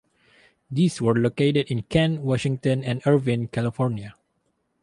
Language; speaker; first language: English; non-native, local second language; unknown